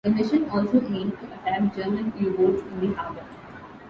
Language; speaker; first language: English; non-native, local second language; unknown